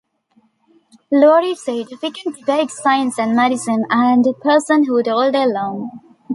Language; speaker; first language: English; non-native, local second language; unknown